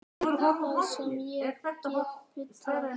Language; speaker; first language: Icelandic; native; Icelandic